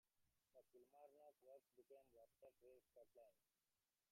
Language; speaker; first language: English; non-native, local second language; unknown